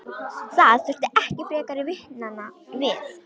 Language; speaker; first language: Icelandic; non-native, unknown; Romanian